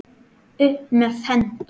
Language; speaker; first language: Icelandic; native; Icelandic